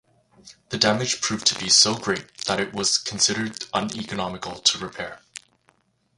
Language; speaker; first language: English; native; English